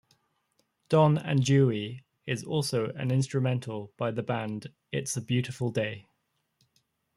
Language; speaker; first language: English; native; English